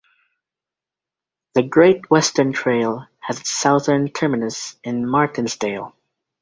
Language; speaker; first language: English; native; English